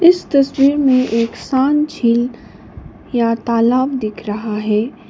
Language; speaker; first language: Hindi; non-native, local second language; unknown